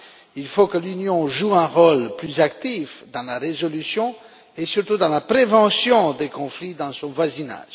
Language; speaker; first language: French; non-native, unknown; Romanian